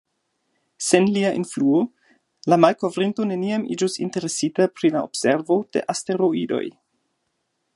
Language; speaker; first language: Esperanto; non-native, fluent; German